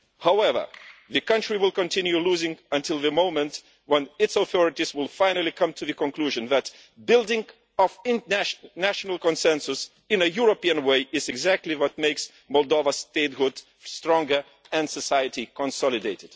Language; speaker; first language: English; non-native, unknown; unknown